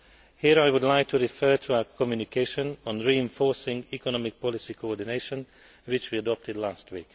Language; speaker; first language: English; non-native, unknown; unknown